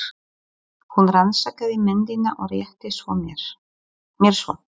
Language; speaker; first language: Icelandic; non-native, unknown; Polish